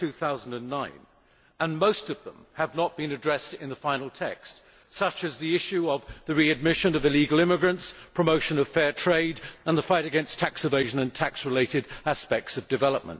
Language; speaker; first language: English; native; English